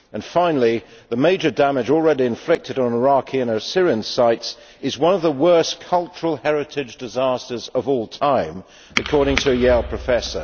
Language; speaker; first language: English; native; English